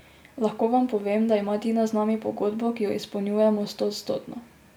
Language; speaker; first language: Slovenian; native; Slovenian